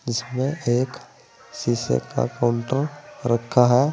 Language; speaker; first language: Hindi; native; Hindi